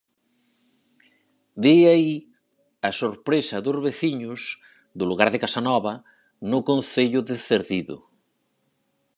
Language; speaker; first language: Galician; native; Galician